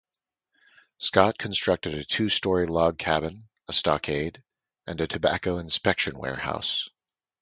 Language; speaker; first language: English; native; English